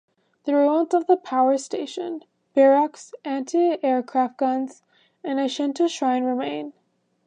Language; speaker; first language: English; native; English